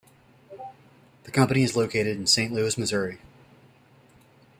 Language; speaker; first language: English; native; English